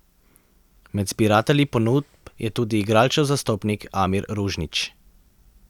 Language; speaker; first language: Slovenian; native; Slovenian